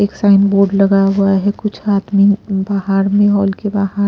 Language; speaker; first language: Hindi; non-native, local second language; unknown